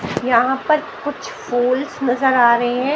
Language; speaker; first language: Hindi; native; Hindi